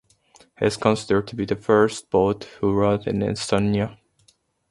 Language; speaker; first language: English; native; English